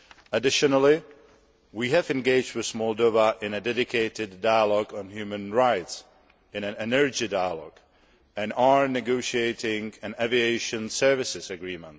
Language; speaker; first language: English; non-native, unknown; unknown